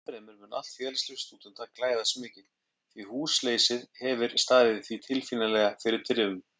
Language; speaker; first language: Icelandic; native; Icelandic